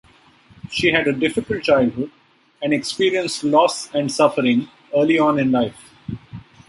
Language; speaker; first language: English; non-native, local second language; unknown